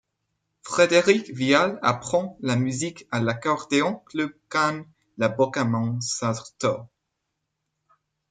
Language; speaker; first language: French; non-native, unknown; English